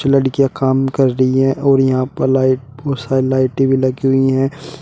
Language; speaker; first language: Hindi; native; Hindi